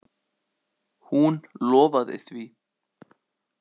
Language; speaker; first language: Icelandic; native; Icelandic